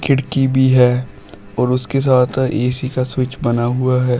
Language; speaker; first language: Hindi; native; Hindi